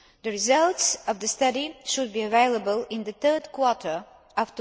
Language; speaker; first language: English; non-native, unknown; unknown